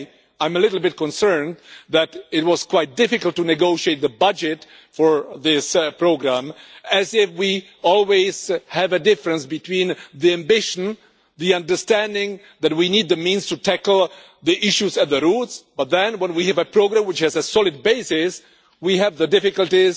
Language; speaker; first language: English; non-native, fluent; Czech